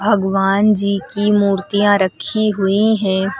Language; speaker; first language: Hindi; native; Hindi